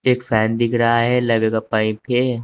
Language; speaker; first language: Hindi; native; Hindi